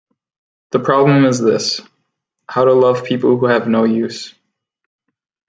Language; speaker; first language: English; native; English